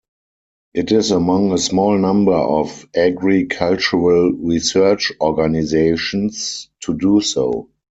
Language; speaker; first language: English; non-native, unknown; German